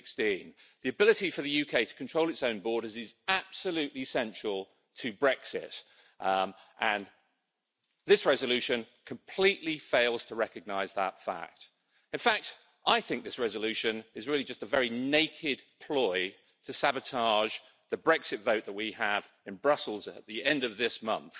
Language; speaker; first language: English; native; English